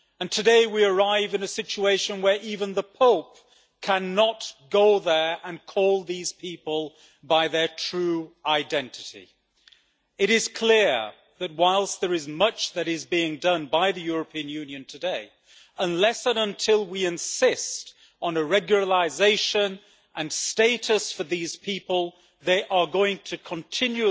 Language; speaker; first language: English; native; English